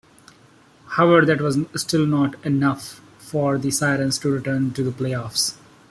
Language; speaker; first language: English; non-native, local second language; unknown